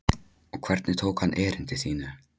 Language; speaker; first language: Icelandic; non-native, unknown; Polish